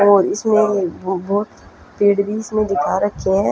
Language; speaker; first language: Hindi; non-native, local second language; Punjabi